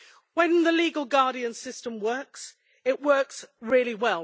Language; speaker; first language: English; native; English